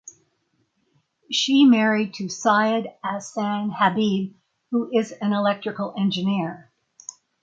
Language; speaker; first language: English; native; English